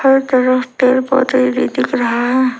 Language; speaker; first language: Hindi; early bilingual, other home language; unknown